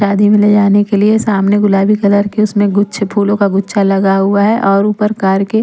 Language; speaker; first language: Hindi; non-native, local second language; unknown